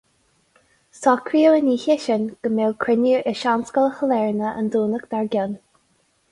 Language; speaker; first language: Irish; non-native, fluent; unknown